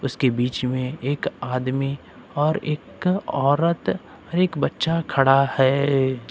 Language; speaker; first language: Hindi; native; Hindi